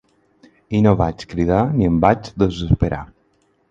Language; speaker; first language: Catalan; non-native, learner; Spanish